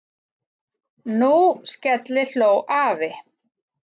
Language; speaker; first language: Icelandic; native; Icelandic